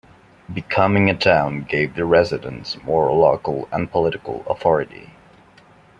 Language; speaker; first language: English; non-native, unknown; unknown